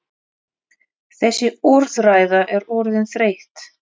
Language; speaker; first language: Icelandic; non-native, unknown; Russian